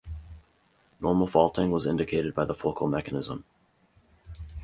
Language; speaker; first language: English; native; English